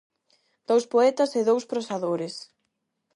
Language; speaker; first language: Galician; non-native, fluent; Spanish